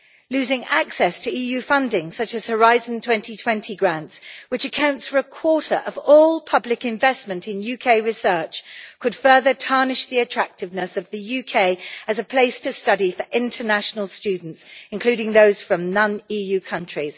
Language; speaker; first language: English; native; English